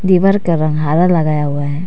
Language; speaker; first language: Hindi; non-native, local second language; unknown